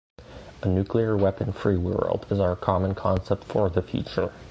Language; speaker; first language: English; native; English